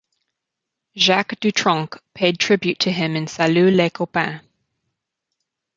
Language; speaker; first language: English; native; English